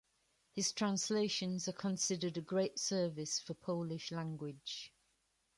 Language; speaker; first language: English; native; English